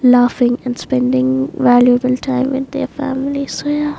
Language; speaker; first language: English; non-native, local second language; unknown